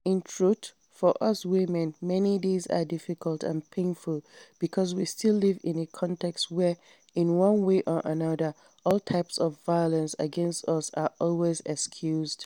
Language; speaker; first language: English; non-native, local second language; Hausa